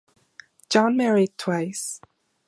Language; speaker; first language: English; non-native, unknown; German